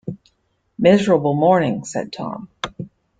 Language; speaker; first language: English; native; English